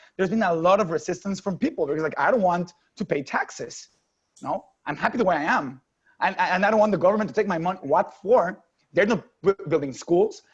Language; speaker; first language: English; non-native, fluent; Spanish